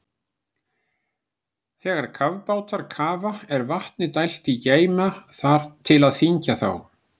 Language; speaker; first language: Icelandic; native; Icelandic